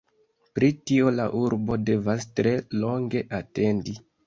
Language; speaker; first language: Esperanto; non-native, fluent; Kinyarwanda